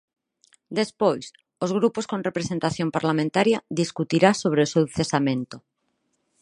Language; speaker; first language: Galician; non-native, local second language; Spanish